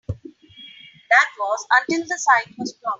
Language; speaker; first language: English; non-native, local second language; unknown